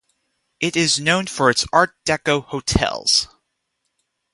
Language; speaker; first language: English; native; English